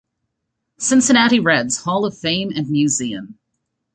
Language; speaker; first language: English; native; English